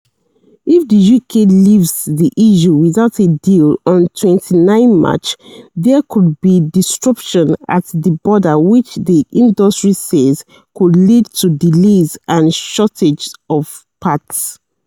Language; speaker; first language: English; non-native, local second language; Yoruba